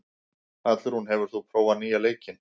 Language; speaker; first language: Icelandic; native; Icelandic